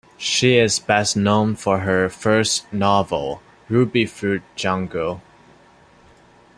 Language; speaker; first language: English; non-native, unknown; Chinese